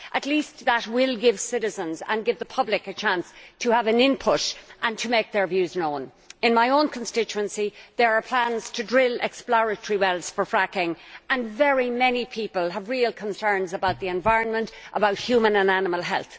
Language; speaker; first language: English; native; English